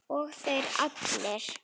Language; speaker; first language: Icelandic; non-native, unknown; Slovak